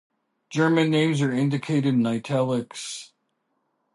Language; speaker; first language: English; native; English